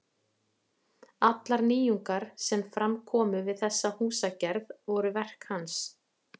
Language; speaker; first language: Icelandic; native; Icelandic